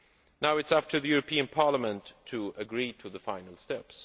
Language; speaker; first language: English; non-native, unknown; Swedish